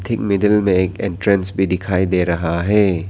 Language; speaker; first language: Hindi; non-native, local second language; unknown